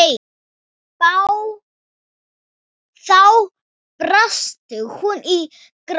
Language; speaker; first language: Icelandic; non-native, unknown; Thai